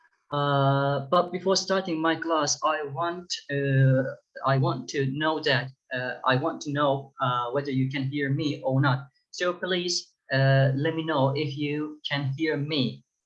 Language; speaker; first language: English; non-native, fluent; Turkish